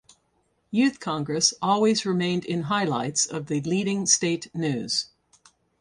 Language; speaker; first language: English; native; English